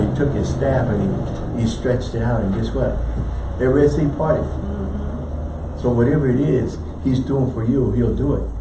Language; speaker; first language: English; native; English